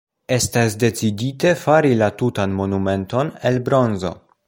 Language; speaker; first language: Esperanto; non-native, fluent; Polish